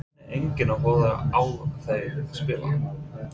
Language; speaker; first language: Icelandic; non-native, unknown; English